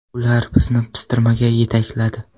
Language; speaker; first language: Uzbek; non-native, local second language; Kara-Kalpak